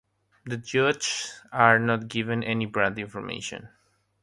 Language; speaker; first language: English; non-native, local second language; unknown